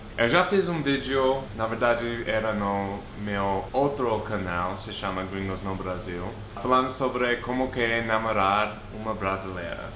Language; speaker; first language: Portuguese; non-native, fluent; English